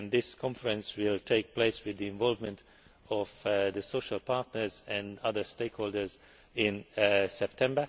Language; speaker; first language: English; non-native, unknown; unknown